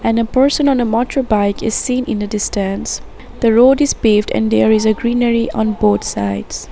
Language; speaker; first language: English; non-native, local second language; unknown